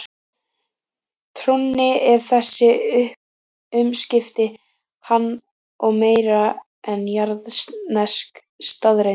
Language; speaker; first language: Icelandic; native; Icelandic